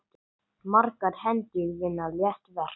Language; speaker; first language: Icelandic; non-native, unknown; English